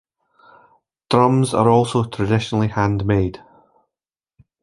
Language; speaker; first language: English; native; English